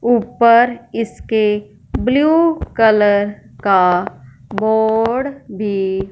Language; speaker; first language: Hindi; non-native, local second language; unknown